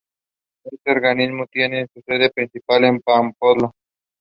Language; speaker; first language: English; non-native, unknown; Spanish